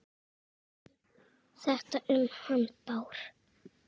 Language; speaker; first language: Icelandic; non-native, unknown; Czech